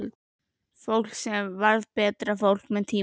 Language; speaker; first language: Icelandic; native; Icelandic